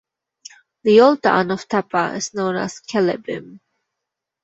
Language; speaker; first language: English; non-native, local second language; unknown